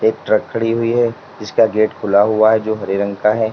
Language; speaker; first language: Hindi; native; Hindi